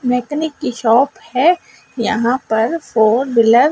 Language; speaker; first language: Hindi; native; Hindi